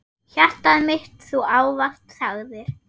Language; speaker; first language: Icelandic; non-native, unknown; German